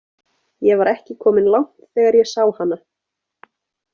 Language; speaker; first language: Icelandic; native; Icelandic